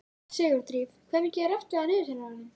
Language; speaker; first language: Icelandic; native; Icelandic